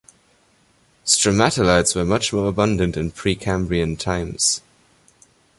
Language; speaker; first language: English; non-native, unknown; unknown